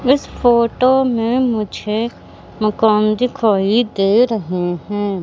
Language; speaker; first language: Hindi; native; Hindi